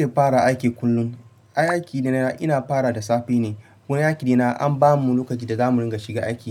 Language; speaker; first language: Hausa; non-native, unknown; Yoruba